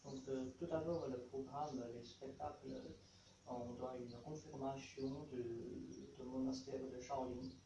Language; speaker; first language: French; non-native, learner; Chinese